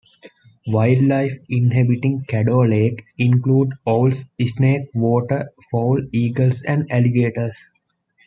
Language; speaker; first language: English; non-native, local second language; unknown